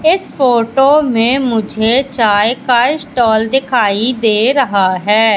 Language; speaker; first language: Hindi; native; Hindi